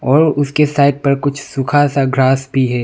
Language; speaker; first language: Hindi; non-native, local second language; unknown